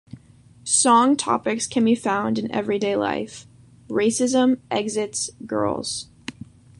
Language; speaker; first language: English; native; English